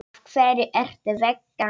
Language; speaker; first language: Icelandic; non-native, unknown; Polish